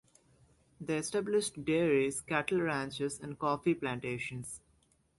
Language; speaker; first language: English; native; English